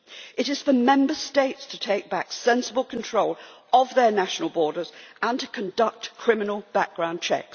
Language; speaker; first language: English; native; English